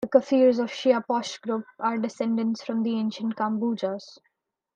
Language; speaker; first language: English; non-native, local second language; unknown